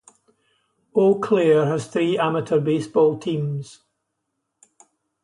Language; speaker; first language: English; native; English